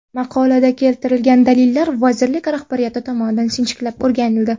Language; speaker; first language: Uzbek; non-native, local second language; Kara-Kalpak